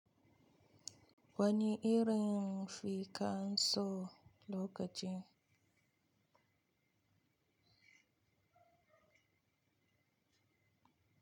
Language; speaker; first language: Hausa; native; Hausa